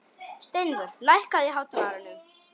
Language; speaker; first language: Icelandic; non-native, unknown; Polish